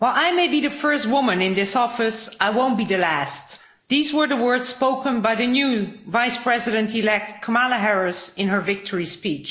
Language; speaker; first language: English; non-native, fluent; Dutch